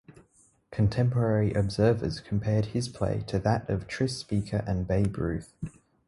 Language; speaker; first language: English; native; English